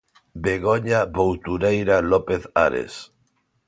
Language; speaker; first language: Galician; non-native, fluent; Spanish